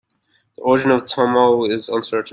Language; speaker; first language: English; native; English